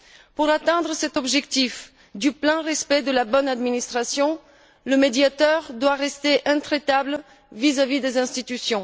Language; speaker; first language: French; non-native, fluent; Bulgarian